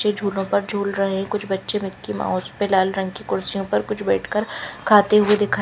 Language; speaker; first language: Hindi; non-native, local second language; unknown